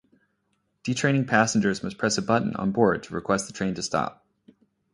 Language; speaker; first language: English; native; English